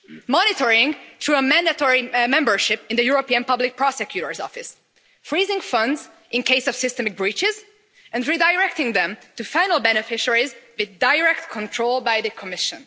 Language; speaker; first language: English; non-native, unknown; Hungarian